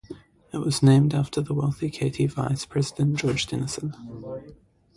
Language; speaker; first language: English; native; English